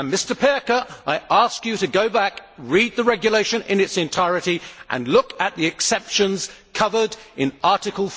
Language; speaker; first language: English; native; English